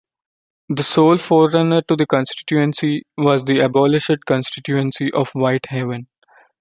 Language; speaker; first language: English; non-native, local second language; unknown